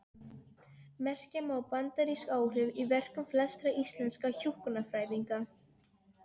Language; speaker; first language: Icelandic; non-native, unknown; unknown